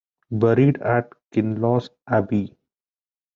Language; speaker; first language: English; non-native, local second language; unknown